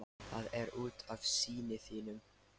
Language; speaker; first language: Icelandic; non-native, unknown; Lithuanian